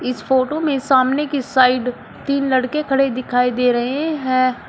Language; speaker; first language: Hindi; native; Hindi